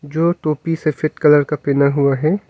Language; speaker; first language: Hindi; non-native, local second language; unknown